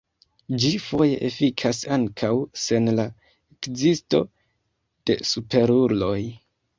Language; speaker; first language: Esperanto; non-native, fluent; Kinyarwanda